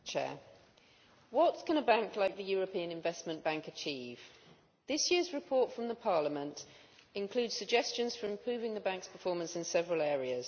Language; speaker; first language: English; native; English